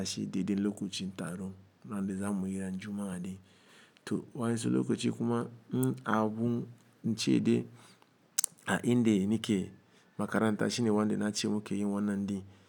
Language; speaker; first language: Hausa; non-native, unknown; Igbo